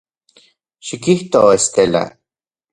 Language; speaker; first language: Central Puebla Nahuatl; non-native, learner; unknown